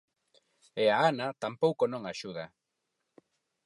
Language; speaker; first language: Galician; non-native, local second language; Spanish